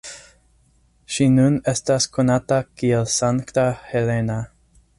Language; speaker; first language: Esperanto; non-native, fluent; English